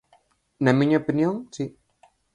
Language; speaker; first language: Galician; native; Galician